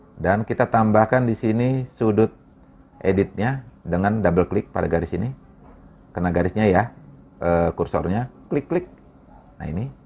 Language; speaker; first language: Indonesian; non-native, local second language; Sundanese